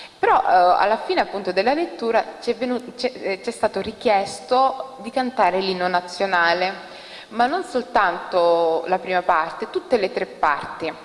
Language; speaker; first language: Italian; early bilingual, other home language; Somali